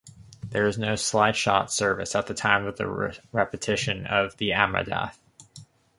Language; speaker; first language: English; native; English